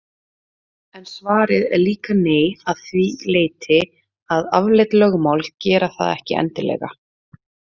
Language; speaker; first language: Icelandic; native; Icelandic